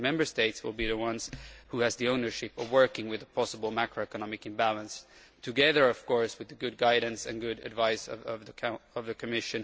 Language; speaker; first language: English; non-native, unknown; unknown